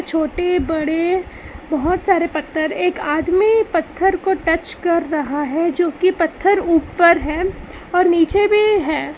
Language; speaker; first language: Hindi; non-native, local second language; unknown